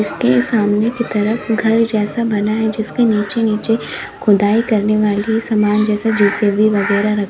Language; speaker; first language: Hindi; native; Hindi